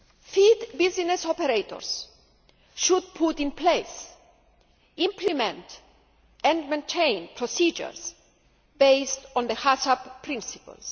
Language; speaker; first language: English; non-native, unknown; Greek